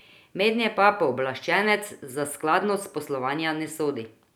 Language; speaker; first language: Slovenian; non-native, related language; Croatian